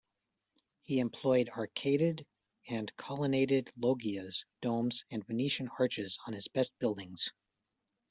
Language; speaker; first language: English; native; English